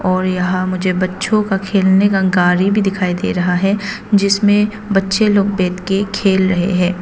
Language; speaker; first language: Hindi; early bilingual, other home language; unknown